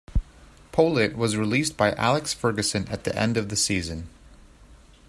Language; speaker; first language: English; native; English